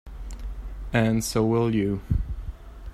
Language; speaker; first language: English; non-native, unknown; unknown